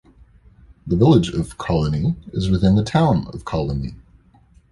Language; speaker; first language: English; native; English